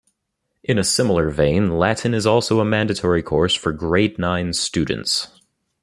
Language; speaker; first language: English; native; English